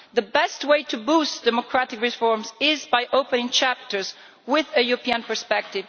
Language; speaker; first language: English; non-native, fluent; Italian